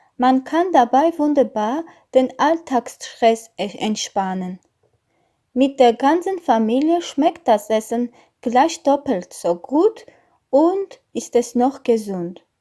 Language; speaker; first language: German; non-native, learner; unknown